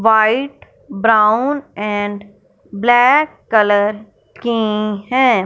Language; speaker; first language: Hindi; non-native, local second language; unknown